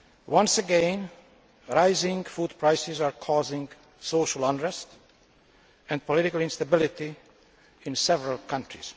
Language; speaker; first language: English; non-native, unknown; Hungarian